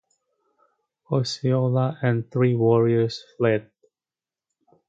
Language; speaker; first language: English; native; English